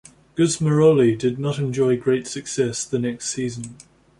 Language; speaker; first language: English; native; English